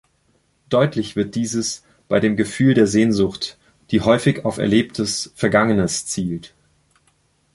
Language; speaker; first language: German; native; German